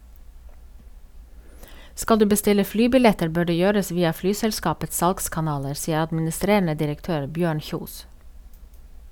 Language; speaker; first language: Norwegian; native; Norwegian